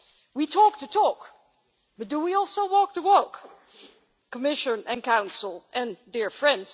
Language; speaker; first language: English; non-native, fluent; Dutch